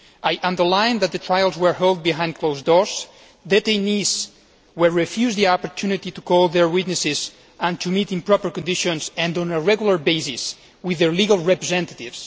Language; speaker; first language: English; non-native, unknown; Spanish